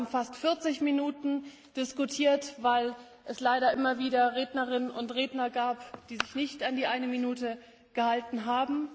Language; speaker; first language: German; native; German